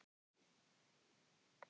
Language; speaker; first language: Icelandic; native; Icelandic